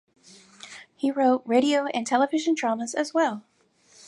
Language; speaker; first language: English; native; English